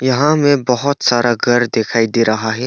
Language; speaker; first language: Hindi; non-native, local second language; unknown